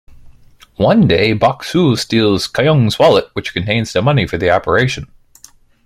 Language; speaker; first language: English; native; English